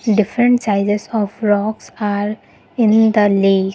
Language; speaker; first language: English; non-native, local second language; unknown